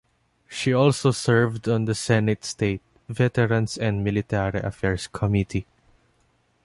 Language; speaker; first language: English; non-native, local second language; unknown